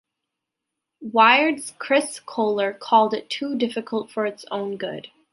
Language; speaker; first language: English; native; English